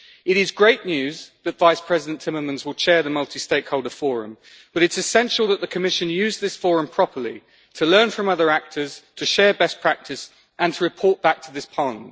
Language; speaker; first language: English; native; English